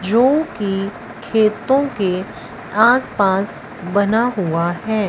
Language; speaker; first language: Hindi; non-native, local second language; Punjabi